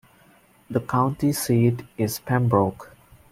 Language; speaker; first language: English; non-native, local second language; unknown